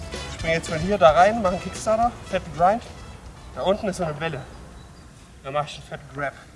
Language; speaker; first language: German; native; German